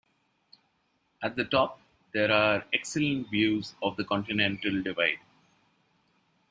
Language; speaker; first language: English; non-native, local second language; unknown